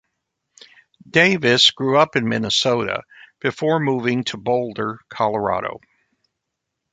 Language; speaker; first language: English; native; English